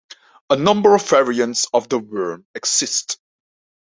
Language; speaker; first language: English; non-native, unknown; Dutch